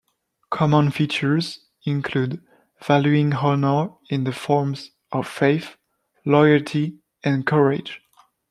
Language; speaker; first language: English; non-native, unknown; French